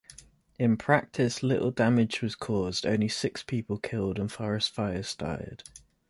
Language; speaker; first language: English; native; English